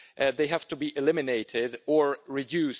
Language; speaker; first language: English; non-native, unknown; Hungarian